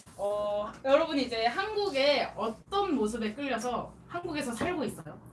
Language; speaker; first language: Korean; native; Korean